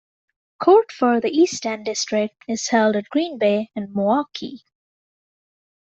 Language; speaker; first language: English; native; English